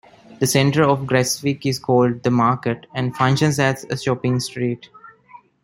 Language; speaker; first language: English; non-native, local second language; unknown